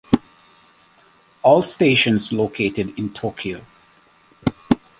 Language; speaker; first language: English; native; English